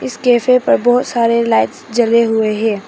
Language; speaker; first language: Hindi; non-native, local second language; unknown